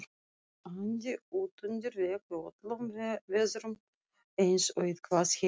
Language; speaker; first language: Icelandic; non-native, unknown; Russian